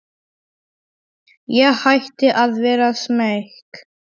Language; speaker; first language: Icelandic; non-native, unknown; Polish